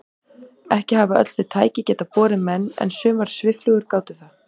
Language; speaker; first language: Icelandic; native; Icelandic